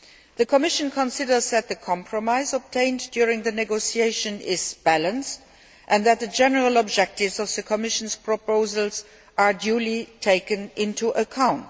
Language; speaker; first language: English; non-native, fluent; Luxembourgish